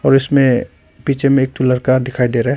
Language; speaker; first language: Hindi; non-native, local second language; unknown